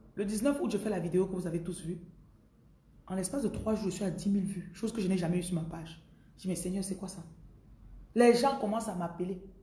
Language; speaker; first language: French; non-native, local second language; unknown